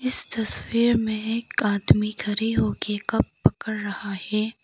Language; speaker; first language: Hindi; non-native, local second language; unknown